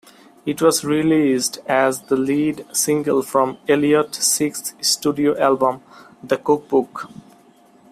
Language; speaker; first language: English; non-native, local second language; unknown